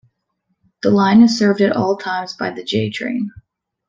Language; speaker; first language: English; native; English